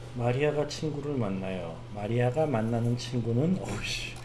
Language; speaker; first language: Korean; non-native, learner; Spanish